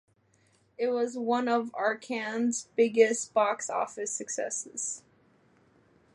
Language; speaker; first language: English; native; English